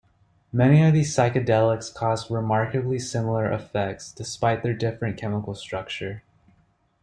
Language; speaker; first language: English; native; English